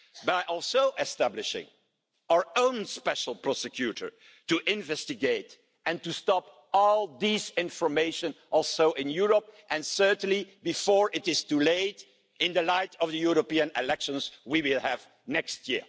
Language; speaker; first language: English; non-native, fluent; Dutch